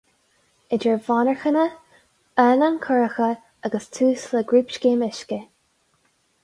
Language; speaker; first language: Irish; non-native, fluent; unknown